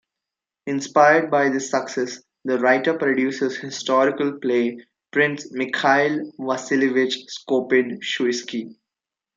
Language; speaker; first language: English; non-native, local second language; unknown